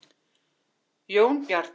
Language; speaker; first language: Icelandic; non-native, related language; Danish